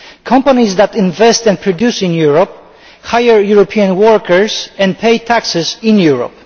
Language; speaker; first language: English; non-native, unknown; Polish